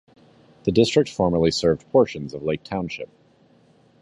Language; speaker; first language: English; native; English